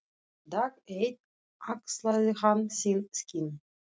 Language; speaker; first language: Icelandic; non-native, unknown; Russian